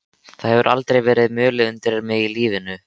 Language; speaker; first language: Icelandic; native; Icelandic